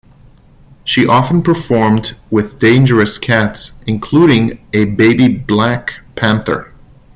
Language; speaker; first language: English; non-native, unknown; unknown